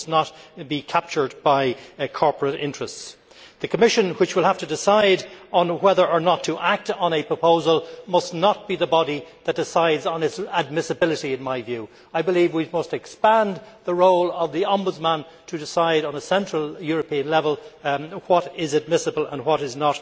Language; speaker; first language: English; native; English